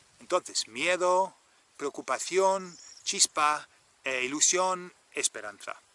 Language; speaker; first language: Spanish; non-native, fluent; English